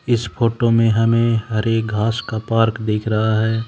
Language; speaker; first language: Hindi; native; Hindi